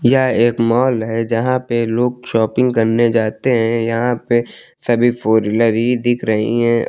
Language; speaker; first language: Hindi; native; Hindi